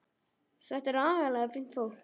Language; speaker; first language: Icelandic; native; Icelandic